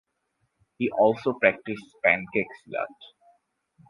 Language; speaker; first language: English; non-native, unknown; Bangla